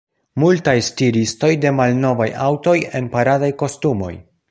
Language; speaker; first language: Esperanto; non-native, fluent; Polish